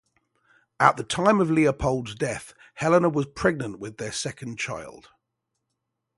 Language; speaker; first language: English; native; English